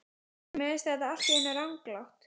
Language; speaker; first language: Icelandic; native; Icelandic